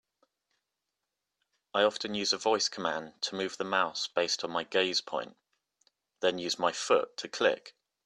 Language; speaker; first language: English; native; English